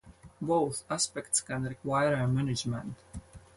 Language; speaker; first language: English; non-native, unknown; Latvian